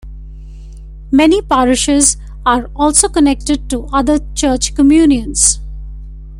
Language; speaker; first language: English; non-native, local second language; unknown